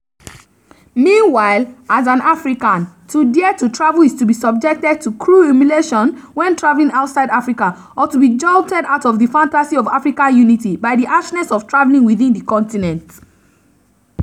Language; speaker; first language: English; non-native, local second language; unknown